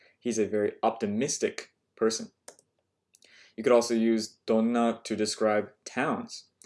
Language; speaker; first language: English; native; English